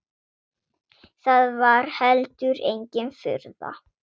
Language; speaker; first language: Icelandic; non-native, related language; Swedish